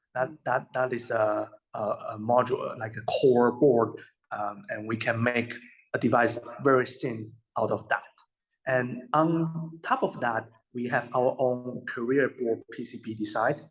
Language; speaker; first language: English; non-native, fluent; Chinese